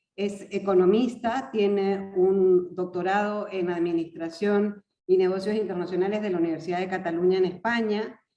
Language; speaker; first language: Spanish; native; Spanish